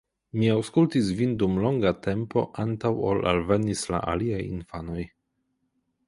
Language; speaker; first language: Esperanto; non-native, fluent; Polish